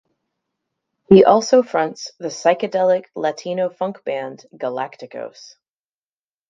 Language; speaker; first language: English; native; English